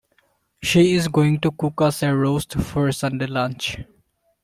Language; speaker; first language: English; non-native, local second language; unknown